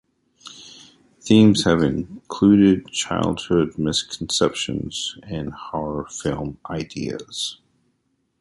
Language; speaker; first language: English; native; English